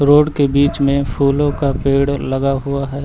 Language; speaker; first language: Hindi; native; Hindi